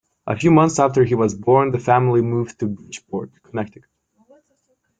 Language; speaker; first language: English; native; English